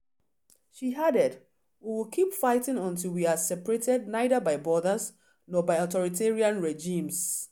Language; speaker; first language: English; non-native, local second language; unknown